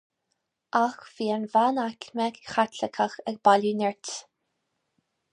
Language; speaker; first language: Irish; non-native, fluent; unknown